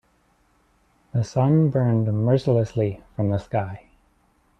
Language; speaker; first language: English; native; English